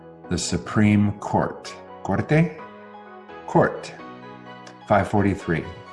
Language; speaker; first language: English; native; English